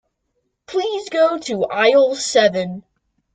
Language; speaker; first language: English; native; English